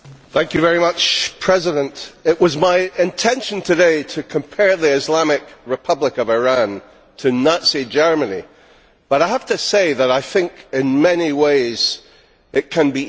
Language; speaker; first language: English; native; English